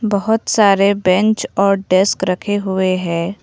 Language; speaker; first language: Hindi; non-native, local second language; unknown